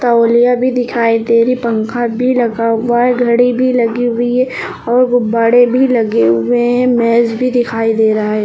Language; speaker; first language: Hindi; native; Hindi